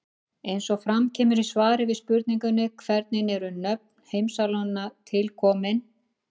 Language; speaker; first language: Icelandic; native; Icelandic